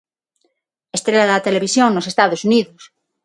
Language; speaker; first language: Galician; non-native, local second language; Spanish